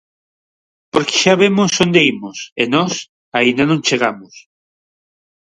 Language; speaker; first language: Galician; non-native, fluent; Spanish